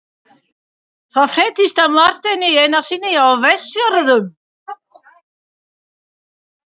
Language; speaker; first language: Icelandic; non-native, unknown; French